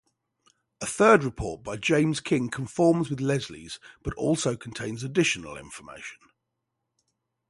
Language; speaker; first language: English; native; English